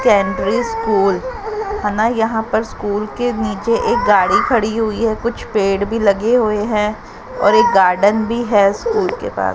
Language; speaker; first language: Hindi; native; Hindi